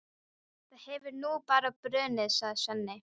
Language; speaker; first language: Icelandic; non-native, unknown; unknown